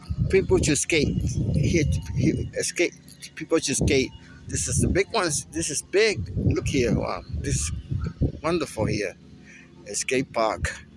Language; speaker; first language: English; non-native, learner; Spanish